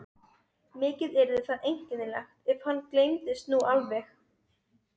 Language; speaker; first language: Icelandic; non-native, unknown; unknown